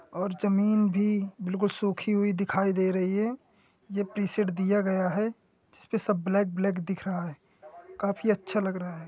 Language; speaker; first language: Hindi; native; Hindi